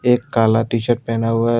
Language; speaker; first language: Hindi; non-native, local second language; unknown